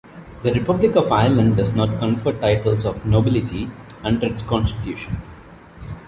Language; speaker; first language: English; non-native, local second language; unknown